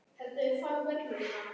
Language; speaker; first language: Icelandic; native; Icelandic